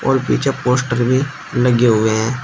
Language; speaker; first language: Hindi; native; Hindi